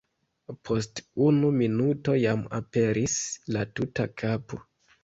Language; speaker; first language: Esperanto; non-native, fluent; Kinyarwanda